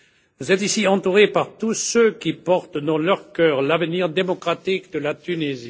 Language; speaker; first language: French; non-native, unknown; German